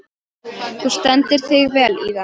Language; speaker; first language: Icelandic; non-native, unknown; Polish